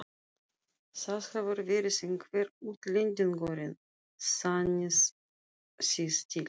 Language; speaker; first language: Icelandic; non-native, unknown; Russian